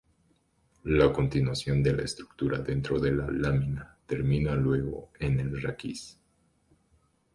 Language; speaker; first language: Spanish; native; Spanish